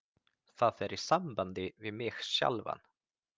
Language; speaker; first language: Icelandic; non-native, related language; Swedish